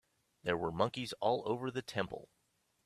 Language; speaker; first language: English; native; English